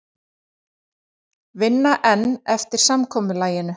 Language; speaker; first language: Icelandic; native; Icelandic